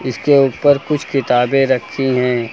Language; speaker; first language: Hindi; native; Hindi